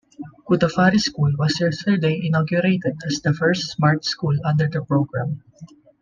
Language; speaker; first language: English; non-native, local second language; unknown